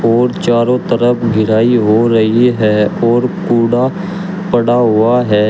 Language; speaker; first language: Hindi; native; Hindi